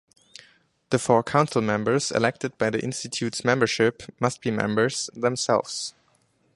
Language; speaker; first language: English; non-native, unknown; German